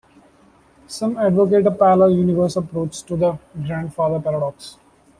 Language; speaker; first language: English; non-native, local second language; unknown